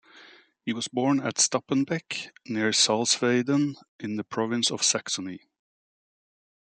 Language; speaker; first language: English; native; English